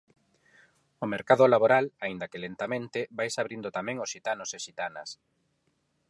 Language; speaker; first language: Galician; non-native, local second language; Spanish